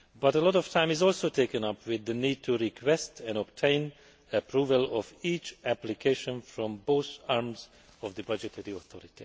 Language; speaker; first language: English; non-native, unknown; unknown